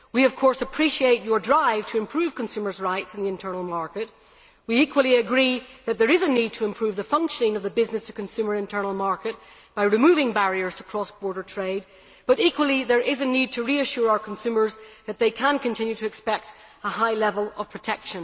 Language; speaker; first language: English; native; English